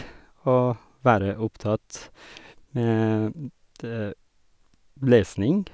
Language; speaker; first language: Norwegian; non-native, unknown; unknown